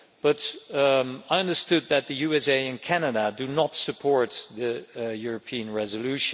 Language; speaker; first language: English; non-native, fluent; Dutch